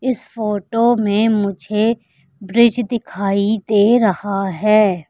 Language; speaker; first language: Hindi; native; Hindi